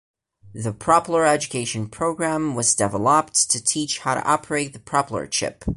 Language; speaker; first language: English; non-native, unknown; Portuguese